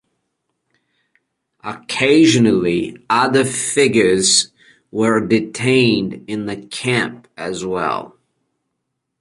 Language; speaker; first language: English; native; English